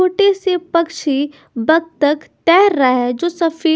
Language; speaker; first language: Hindi; non-native, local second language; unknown